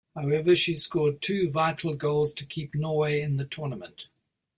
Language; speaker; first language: English; native; English